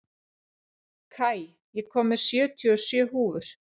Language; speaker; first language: Icelandic; native; Icelandic